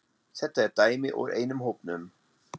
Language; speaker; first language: Icelandic; non-native, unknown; German